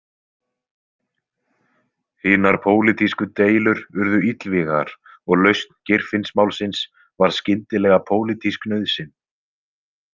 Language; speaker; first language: Icelandic; native; Icelandic